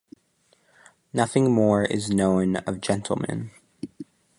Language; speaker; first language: English; native; English